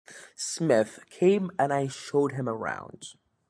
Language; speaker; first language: English; native; English